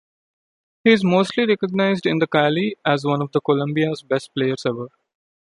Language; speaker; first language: English; non-native, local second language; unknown